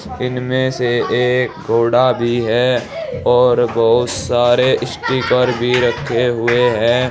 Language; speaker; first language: Hindi; native; Hindi